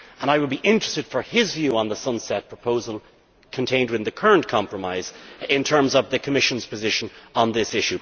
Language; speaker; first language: English; native; English